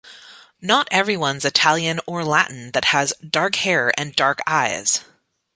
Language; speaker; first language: English; native; English